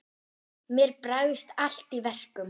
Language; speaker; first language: Icelandic; non-native, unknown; German